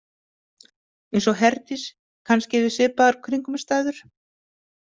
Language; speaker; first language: Icelandic; native; Icelandic